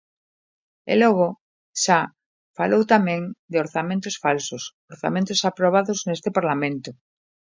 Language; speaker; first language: Galician; native; Galician